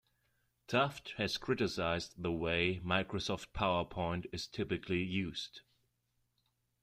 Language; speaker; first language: English; non-native, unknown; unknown